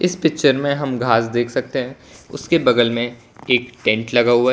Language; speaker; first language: Hindi; non-native, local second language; Gujarati